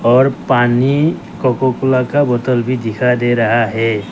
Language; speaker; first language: Hindi; non-native, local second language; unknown